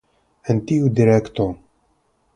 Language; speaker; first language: Esperanto; non-native, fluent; Russian